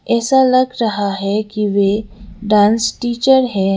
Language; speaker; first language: Hindi; non-native, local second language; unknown